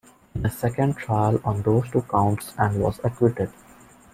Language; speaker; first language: English; non-native, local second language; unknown